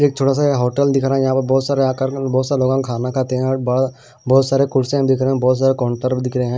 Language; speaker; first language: Hindi; non-native, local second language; Punjabi